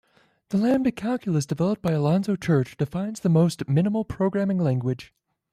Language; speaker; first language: English; native; English